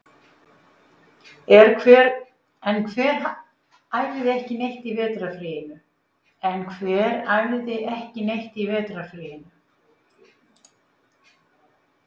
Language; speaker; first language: Icelandic; native; Icelandic